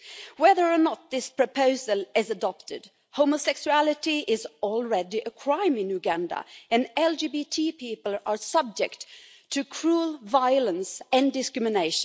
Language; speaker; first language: English; non-native, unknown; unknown